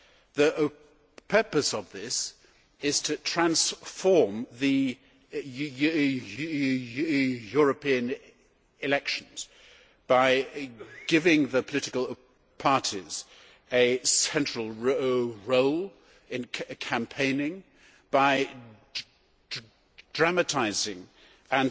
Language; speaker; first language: English; native; English